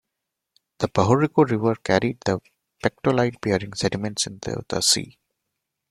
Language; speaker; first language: English; non-native, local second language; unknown